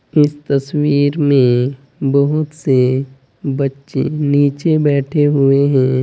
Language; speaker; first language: Hindi; native; Hindi